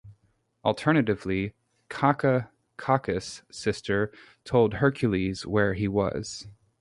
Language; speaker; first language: English; native; English